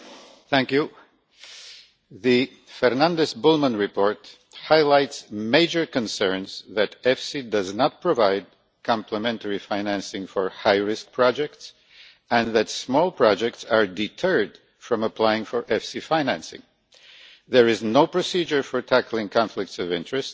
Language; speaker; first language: English; non-native, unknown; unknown